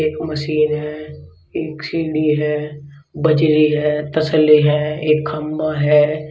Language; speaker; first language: Hindi; native; Hindi